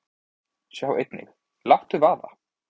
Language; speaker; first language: Icelandic; native; Icelandic